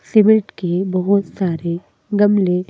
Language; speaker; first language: Hindi; native; Hindi